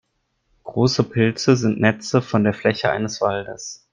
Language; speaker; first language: German; native; German